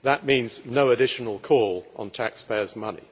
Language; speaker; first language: English; native; English